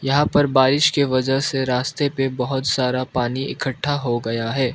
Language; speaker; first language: Hindi; non-native, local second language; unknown